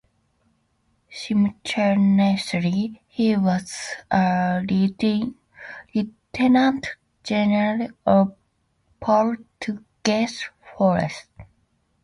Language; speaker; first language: English; native; English